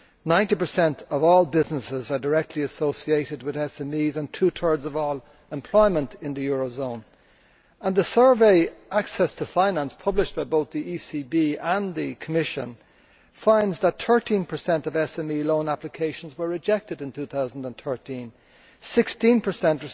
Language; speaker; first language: English; native; English